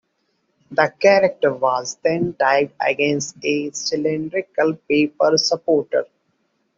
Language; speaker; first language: English; non-native, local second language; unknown